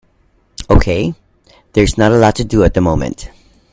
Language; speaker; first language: English; non-native, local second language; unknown